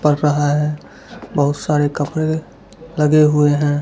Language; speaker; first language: Hindi; non-native, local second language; Gujarati